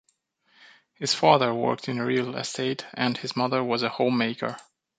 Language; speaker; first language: English; native; English